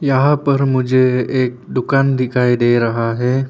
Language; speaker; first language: Hindi; non-native, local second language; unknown